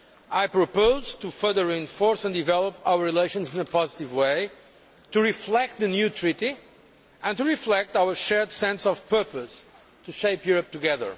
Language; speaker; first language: English; non-native, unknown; Portuguese